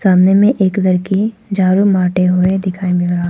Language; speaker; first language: Hindi; non-native, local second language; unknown